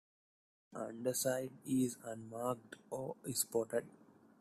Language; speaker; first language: English; non-native, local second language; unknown